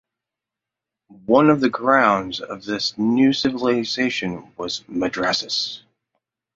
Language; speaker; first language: English; native; English